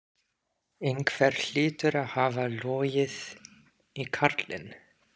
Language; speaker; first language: Icelandic; non-native, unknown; English